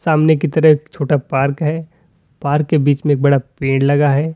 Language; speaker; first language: Hindi; native; Hindi